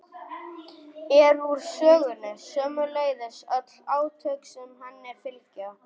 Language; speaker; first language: Icelandic; non-native, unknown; German